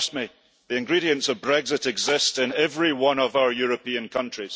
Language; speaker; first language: English; early bilingual, heritage; English